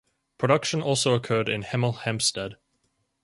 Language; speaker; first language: English; native; English